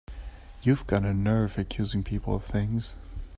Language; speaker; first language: English; non-native, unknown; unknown